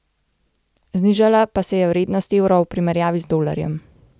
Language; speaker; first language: Slovenian; native; Slovenian